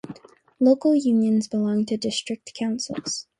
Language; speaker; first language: English; native; English